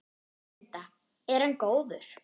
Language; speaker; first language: Icelandic; non-native, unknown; German